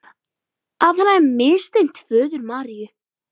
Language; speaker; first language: Icelandic; native; Icelandic